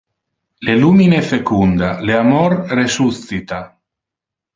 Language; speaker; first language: Interlingua; non-native, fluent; Italian